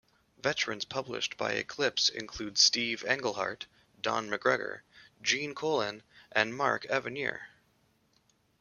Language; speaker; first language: English; native; English